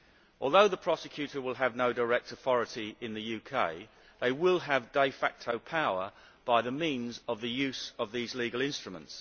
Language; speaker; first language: English; native; English